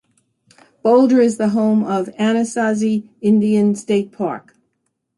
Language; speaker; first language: English; native; English